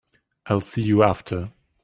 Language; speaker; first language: English; native; English